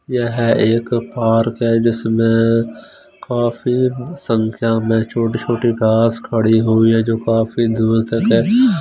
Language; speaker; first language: Hindi; non-native, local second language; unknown